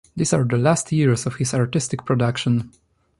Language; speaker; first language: English; non-native, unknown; Polish